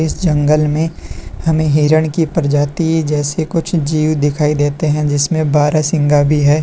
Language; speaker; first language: Hindi; native; Hindi